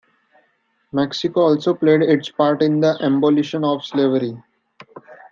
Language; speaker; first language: English; non-native, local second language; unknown